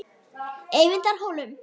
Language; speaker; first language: Icelandic; native; Icelandic